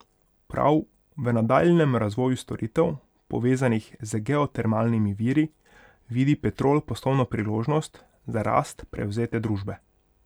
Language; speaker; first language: Slovenian; non-native, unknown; Hungarian